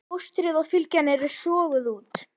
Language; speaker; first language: Icelandic; native; Icelandic